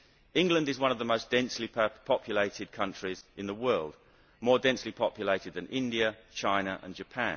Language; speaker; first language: English; native; English